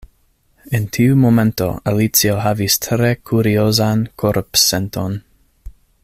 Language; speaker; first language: Esperanto; non-native, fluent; English